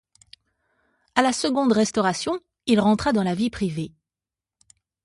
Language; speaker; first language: French; native; French